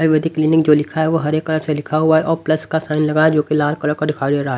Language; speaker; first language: Hindi; native; Hindi